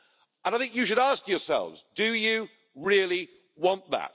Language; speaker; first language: English; native; English